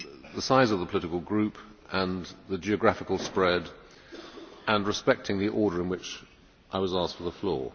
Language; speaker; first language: English; native; English